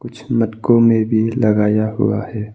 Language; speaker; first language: Hindi; non-native, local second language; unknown